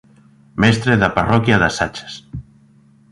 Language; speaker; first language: Galician; native; Galician